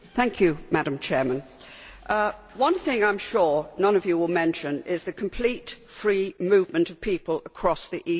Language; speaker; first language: English; native; English